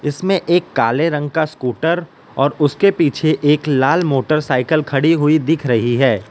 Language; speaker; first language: Hindi; non-native, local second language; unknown